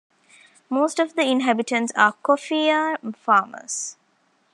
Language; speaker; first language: English; non-native, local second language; Tamil